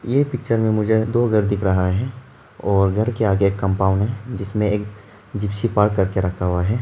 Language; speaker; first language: Hindi; early bilingual, other home language; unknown